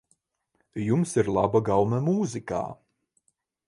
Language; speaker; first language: Latvian; non-native, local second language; Russian